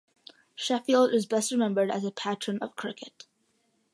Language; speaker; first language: English; early bilingual, other home language; Malayalam